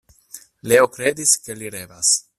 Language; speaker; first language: Esperanto; non-native, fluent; Italian